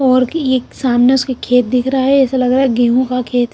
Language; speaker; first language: Hindi; non-native, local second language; Punjabi